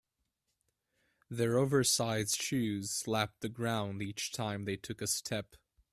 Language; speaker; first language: English; native; English